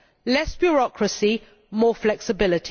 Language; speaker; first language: English; native; English